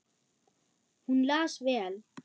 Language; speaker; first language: Icelandic; non-native, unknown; German